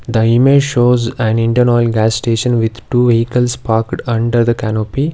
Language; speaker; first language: English; non-native, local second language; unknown